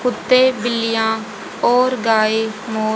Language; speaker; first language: Hindi; native; Hindi